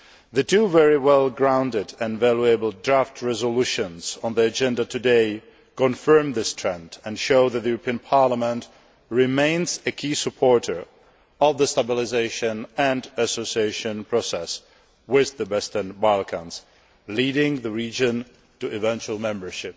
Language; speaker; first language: English; non-native, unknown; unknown